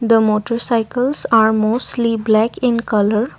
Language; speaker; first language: English; non-native, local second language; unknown